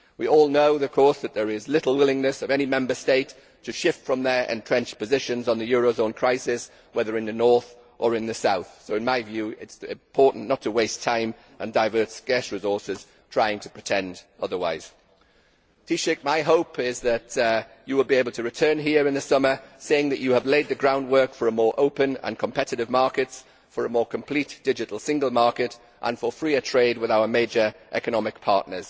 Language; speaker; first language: English; native; English